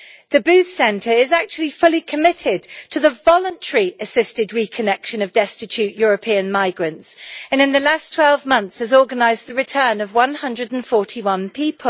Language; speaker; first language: English; native; English